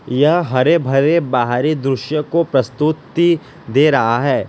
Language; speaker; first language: Hindi; non-native, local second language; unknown